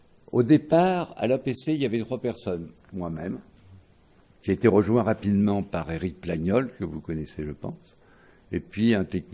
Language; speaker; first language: French; native; French